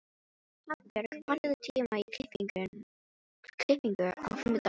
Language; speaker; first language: Icelandic; non-native, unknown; Filipino